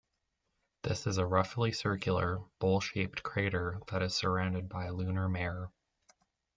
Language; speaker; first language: English; native; English